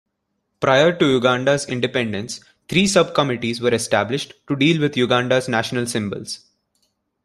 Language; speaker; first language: English; non-native, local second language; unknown